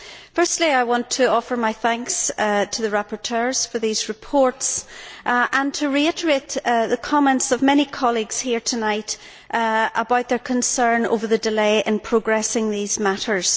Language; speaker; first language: English; native; English